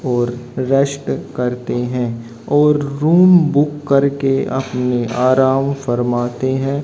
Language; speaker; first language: Hindi; native; Hindi